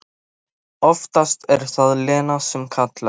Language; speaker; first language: Icelandic; non-native, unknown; Polish